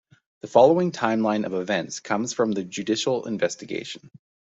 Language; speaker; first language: English; native; English